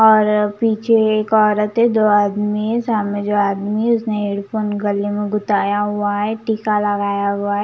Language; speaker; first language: Hindi; non-native, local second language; Punjabi